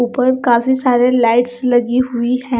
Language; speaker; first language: Hindi; non-native, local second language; Punjabi